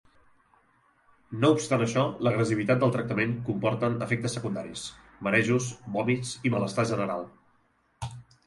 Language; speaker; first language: Catalan; native; Catalan